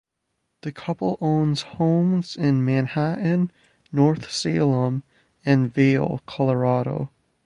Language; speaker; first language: English; native; English